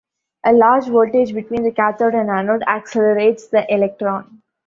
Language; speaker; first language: English; non-native, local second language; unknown